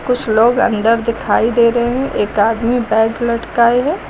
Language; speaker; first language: Hindi; native; Hindi